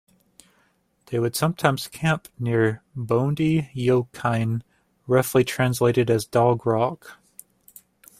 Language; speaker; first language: English; native; English